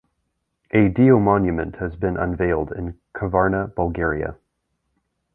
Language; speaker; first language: English; native; English